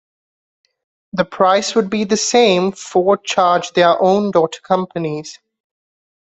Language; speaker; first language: English; non-native, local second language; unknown